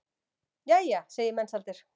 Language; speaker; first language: Icelandic; native; Icelandic